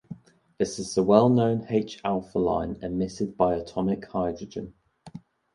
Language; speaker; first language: English; native; English